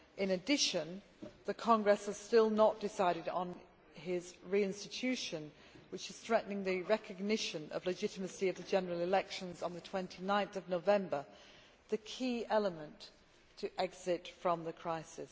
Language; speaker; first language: English; native; English